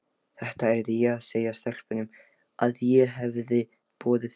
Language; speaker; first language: Icelandic; non-native, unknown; Lithuanian